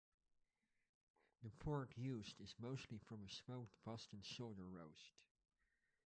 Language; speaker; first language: English; non-native, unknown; Dutch